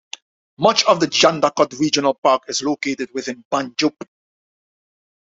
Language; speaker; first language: English; non-native, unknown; Dutch